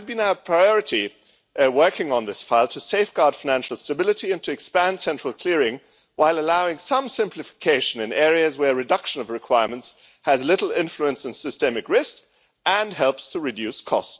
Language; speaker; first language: English; non-native, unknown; German